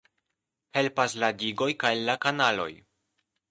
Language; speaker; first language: Esperanto; non-native, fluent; Polish